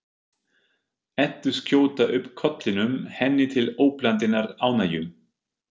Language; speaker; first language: Icelandic; non-native, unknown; German